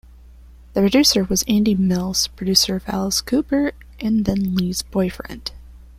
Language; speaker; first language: English; non-native, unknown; Spanish